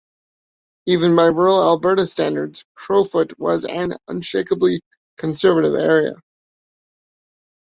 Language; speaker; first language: English; native; English